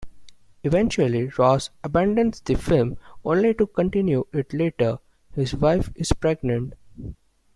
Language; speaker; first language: English; non-native, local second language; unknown